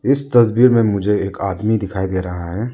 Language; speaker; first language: Hindi; non-native, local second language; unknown